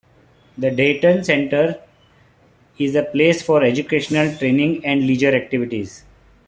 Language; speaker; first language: English; non-native, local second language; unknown